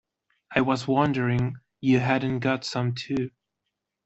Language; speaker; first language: English; non-native, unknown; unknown